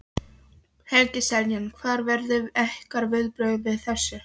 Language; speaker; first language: Icelandic; non-native, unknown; Polish